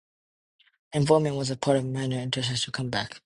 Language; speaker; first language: English; non-native, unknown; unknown